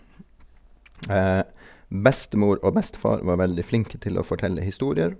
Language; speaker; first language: Norwegian; native; Norwegian